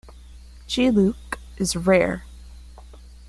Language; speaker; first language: English; non-native, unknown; Spanish